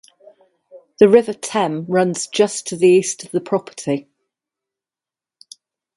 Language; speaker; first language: English; native; English